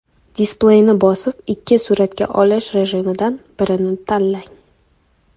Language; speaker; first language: Uzbek; non-native, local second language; Kara-Kalpak